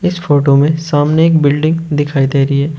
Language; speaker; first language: Hindi; native; Hindi